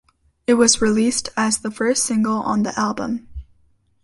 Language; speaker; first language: English; native; English